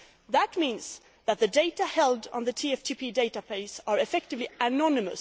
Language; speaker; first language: English; non-native, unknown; Swedish